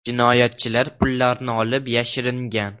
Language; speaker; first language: Uzbek; non-native, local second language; Russian